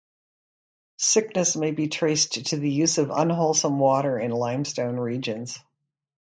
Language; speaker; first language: English; native; English